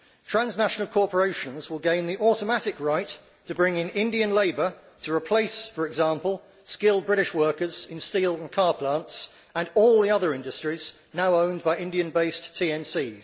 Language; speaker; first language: English; native; English